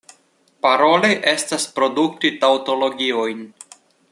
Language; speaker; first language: Esperanto; non-native, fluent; Russian